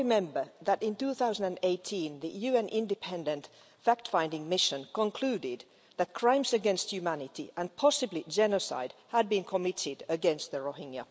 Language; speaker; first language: English; non-native, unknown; Finnish